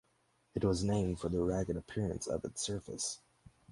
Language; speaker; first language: English; native; English